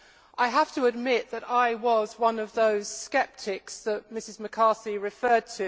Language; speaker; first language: English; native; English